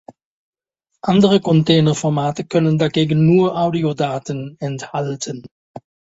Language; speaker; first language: German; non-native, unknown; Dutch